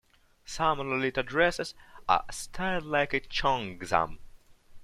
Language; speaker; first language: English; non-native, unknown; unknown